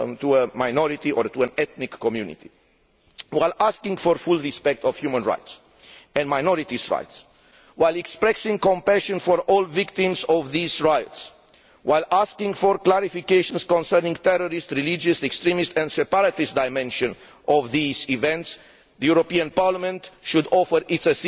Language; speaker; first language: English; non-native, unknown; Romanian